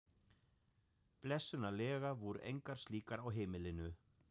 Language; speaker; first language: Icelandic; non-native, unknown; German